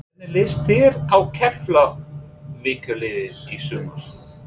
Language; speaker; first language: Icelandic; non-native, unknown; English